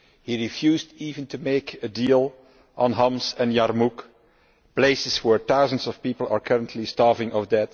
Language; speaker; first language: English; non-native, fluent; Dutch